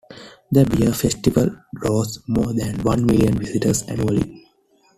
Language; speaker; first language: English; non-native, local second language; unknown